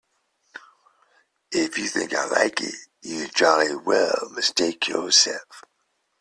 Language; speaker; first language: English; native; English